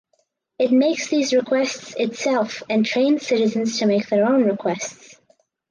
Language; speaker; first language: English; native; English